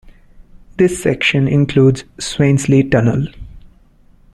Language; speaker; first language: English; non-native, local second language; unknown